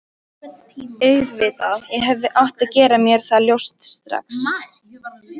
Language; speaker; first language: Icelandic; non-native, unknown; Polish